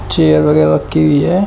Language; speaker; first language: Hindi; native; Hindi